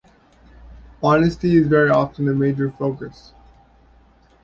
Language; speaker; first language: English; native; English